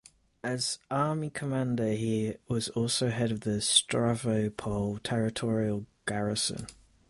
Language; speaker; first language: English; native; English